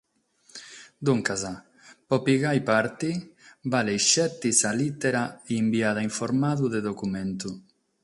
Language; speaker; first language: Sardinian; non-native, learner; Catalan